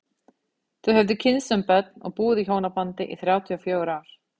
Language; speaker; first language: Icelandic; native; Icelandic